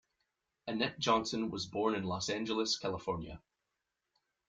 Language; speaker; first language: English; native; English